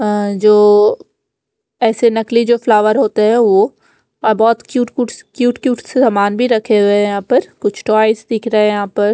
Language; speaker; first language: Hindi; non-native, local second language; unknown